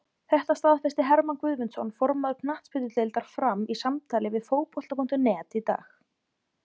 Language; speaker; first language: Icelandic; native; Icelandic